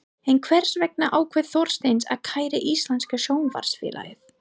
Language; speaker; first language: Icelandic; non-native, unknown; English